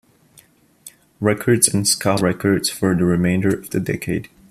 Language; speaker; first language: English; non-native, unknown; Bulgarian